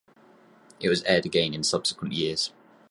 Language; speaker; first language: English; native; English